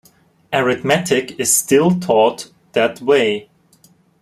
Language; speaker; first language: English; native; English